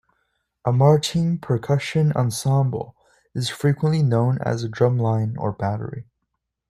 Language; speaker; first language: English; native; English